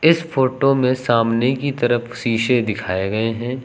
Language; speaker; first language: Hindi; native; Hindi